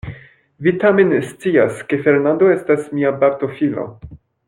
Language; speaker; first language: Esperanto; non-native, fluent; French